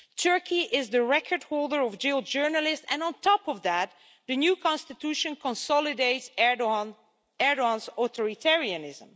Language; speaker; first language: English; non-native, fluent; Dutch